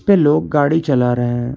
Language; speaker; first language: Hindi; non-native, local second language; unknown